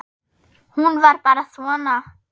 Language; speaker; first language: Icelandic; non-native, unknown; German